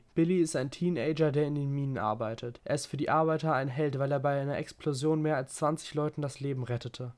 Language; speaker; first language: German; native; German